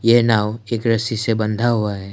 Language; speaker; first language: Hindi; non-native, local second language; Assamese